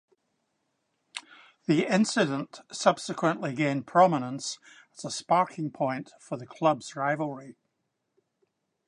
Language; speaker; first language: English; native; English